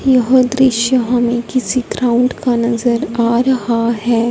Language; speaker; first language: Hindi; non-native, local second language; Punjabi